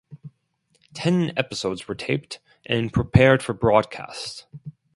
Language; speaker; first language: English; non-native, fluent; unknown